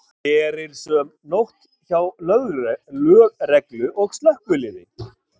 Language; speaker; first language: Icelandic; native; Icelandic